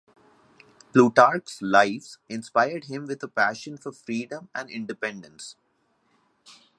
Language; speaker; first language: English; non-native, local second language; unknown